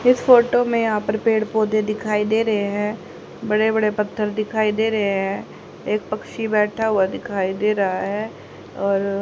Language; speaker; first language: Hindi; native; Hindi